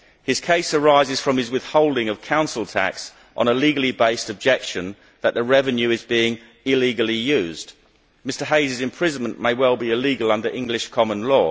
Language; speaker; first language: English; native; English